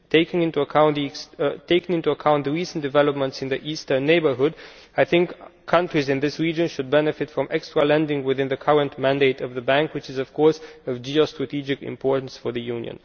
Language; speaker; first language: English; non-native, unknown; Romanian